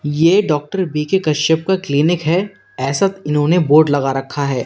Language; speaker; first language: Hindi; native; Hindi